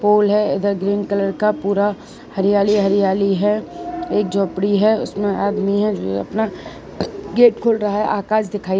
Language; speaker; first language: Hindi; non-native, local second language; Gujarati